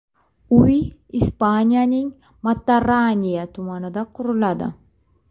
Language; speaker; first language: Uzbek; native; Uzbek